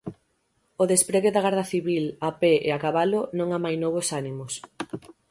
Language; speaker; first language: Galician; native; Galician